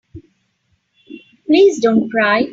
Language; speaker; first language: English; non-native, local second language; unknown